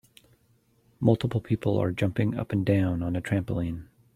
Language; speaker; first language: English; native; English